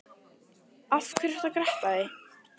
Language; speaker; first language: Icelandic; non-native, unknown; Italian